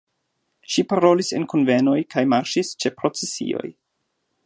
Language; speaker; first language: Esperanto; non-native, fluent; German